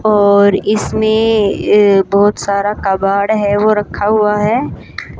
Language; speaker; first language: Hindi; native; Hindi